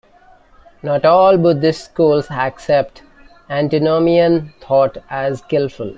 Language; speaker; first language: English; non-native, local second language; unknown